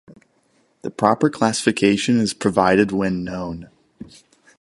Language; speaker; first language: English; native; English